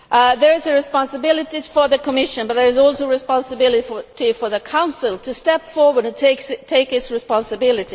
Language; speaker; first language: English; non-native, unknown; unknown